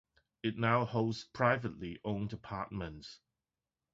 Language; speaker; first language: English; non-native, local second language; Cantonese